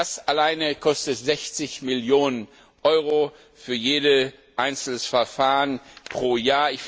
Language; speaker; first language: German; non-native, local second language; Luxembourgish